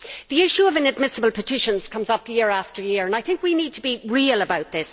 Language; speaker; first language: English; native; English